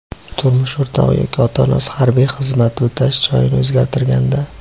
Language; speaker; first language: Uzbek; native; Uzbek